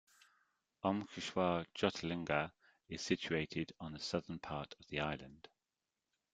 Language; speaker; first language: English; native; English